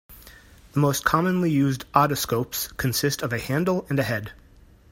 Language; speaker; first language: English; native; English